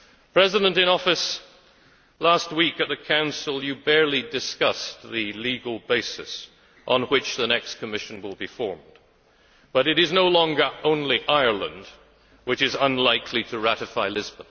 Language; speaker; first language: English; native; English